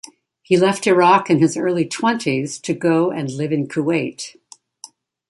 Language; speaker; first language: English; native; English